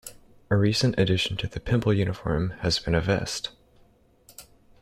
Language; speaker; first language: English; native; English